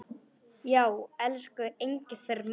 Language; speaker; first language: Icelandic; non-native, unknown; Polish